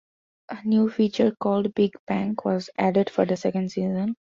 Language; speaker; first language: English; non-native, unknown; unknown